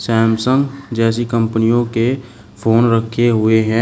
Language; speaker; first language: Hindi; native; Hindi